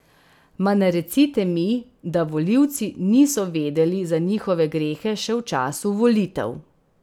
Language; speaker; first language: Slovenian; native; Slovenian